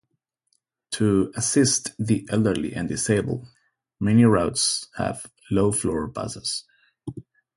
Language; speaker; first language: English; non-native, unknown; Spanish